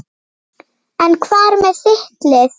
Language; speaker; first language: Icelandic; native; Icelandic